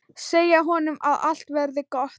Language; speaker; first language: Icelandic; non-native, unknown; Thai